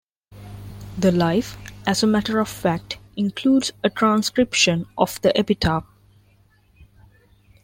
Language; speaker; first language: English; non-native, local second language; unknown